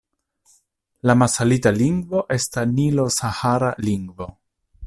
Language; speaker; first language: Esperanto; non-native, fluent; Italian